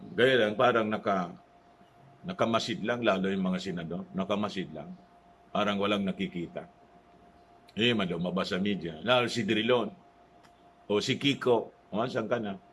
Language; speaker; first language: Filipino; non-native, local second language; Cebuano